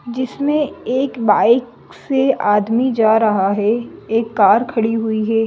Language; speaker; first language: Hindi; native; Hindi